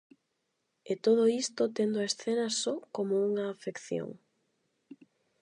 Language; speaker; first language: Galician; non-native, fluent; Spanish